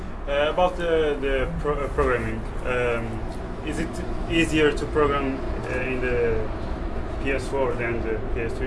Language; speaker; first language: English; non-native, learner; Portuguese